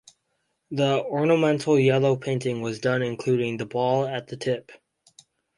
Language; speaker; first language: English; native; English